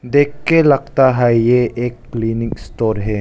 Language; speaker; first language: Hindi; non-native, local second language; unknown